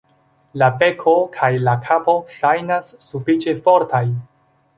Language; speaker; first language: Esperanto; non-native, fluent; Chinese